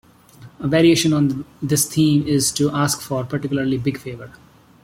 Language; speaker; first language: English; non-native, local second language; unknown